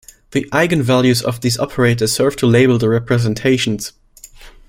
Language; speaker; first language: English; non-native, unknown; German